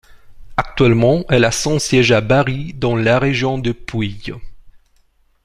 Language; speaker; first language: French; non-native, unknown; Romanian